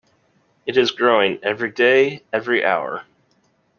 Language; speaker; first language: English; native; English